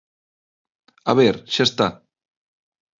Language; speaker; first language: Galician; non-native, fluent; Spanish